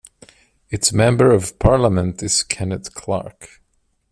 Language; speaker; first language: English; non-native, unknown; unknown